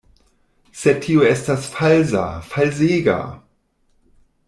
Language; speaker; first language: Esperanto; non-native, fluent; German